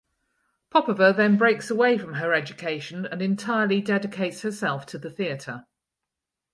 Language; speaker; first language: English; native; English